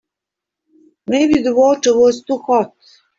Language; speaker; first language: English; native; English